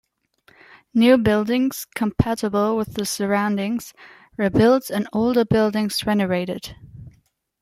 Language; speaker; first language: English; non-native, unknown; German